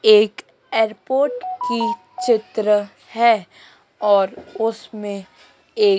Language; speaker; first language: Hindi; native; Hindi